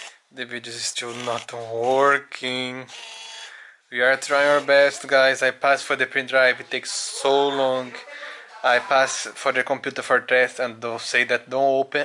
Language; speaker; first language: English; non-native, fluent; Portuguese